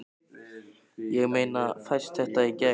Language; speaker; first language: Icelandic; native; Icelandic